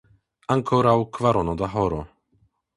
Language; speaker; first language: Esperanto; non-native, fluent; Polish